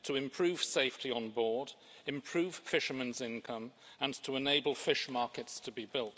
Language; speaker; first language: English; native; English